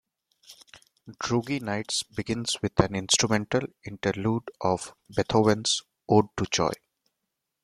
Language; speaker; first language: English; non-native, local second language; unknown